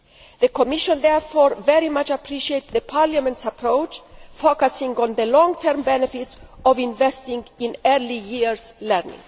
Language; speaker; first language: English; non-native, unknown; Greek